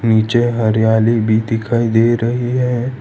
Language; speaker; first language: Hindi; non-native, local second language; Gujarati